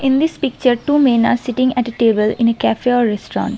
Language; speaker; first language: English; non-native, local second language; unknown